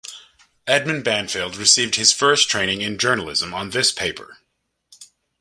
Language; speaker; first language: English; native; English